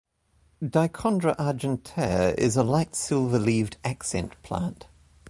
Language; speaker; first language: English; native; English